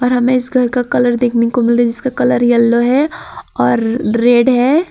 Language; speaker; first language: Hindi; non-native, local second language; Gujarati